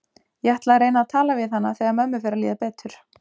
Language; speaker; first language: Icelandic; native; Icelandic